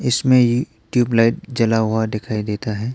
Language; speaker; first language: Hindi; non-native, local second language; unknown